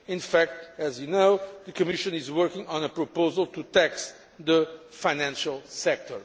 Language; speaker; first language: English; non-native, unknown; Portuguese